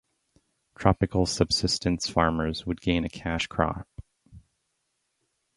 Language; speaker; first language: English; native; English